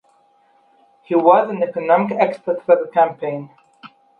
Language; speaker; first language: English; non-native, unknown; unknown